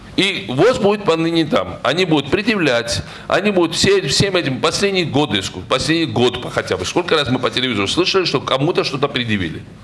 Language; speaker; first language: Russian; non-native, local second language; Georgian